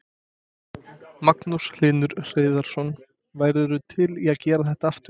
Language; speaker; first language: Icelandic; non-native, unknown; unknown